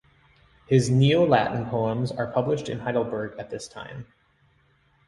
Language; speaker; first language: English; native; English